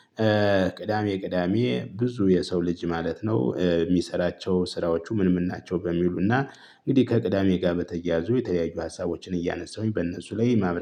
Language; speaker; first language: Amharic; native; Amharic